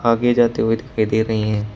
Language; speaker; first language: Hindi; native; Hindi